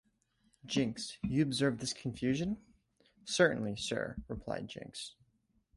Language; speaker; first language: English; native; English